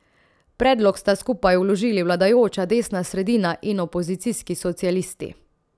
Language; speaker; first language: Slovenian; native; Slovenian